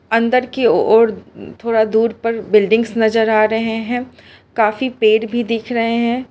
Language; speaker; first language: Hindi; non-native, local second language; Gujarati